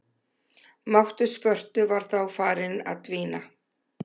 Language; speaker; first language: Icelandic; native; Icelandic